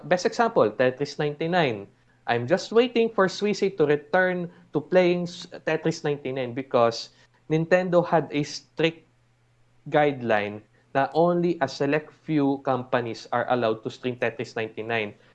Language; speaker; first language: English; non-native, local second language; Filipino